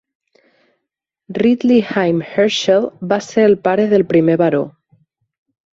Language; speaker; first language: Catalan; native; Catalan